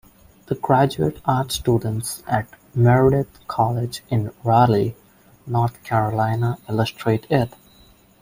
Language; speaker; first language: English; non-native, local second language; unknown